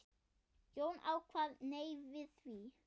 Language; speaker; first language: Icelandic; non-native, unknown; German